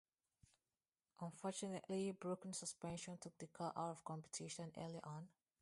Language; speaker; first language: English; non-native, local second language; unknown